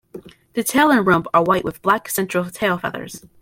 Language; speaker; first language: English; native; English